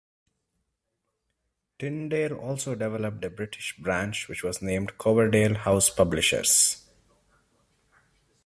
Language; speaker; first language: English; non-native, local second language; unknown